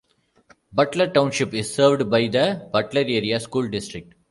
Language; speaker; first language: English; non-native, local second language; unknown